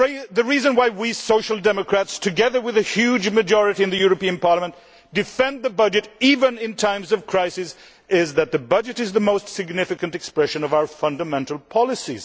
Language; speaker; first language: English; non-native, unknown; Swedish